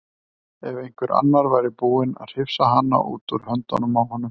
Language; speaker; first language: Icelandic; native; Icelandic